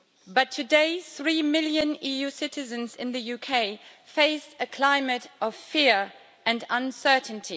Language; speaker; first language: English; native; English